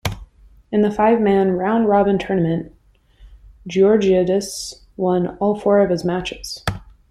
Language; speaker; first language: English; native; English